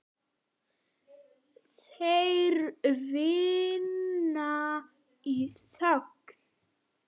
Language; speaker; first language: Icelandic; native; Icelandic